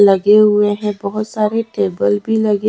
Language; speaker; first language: Hindi; native; Hindi